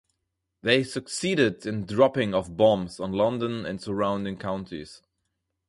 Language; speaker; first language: English; non-native, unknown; German